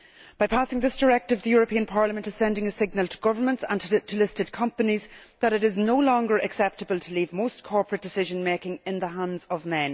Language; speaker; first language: English; native; English